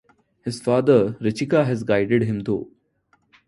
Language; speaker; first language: English; non-native, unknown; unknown